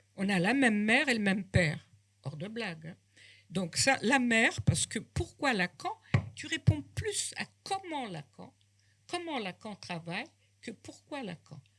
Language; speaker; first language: French; non-native, fluent; Portuguese